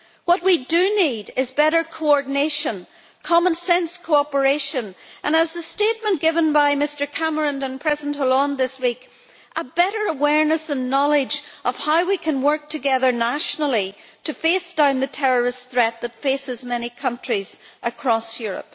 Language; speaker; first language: English; native; English